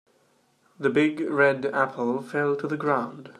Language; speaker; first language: English; non-native, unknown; German